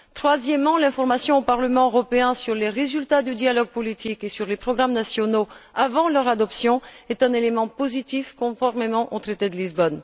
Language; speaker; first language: French; non-native, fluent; Bulgarian